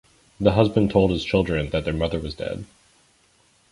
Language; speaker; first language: English; native; English